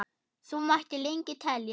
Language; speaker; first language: Icelandic; non-native, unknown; German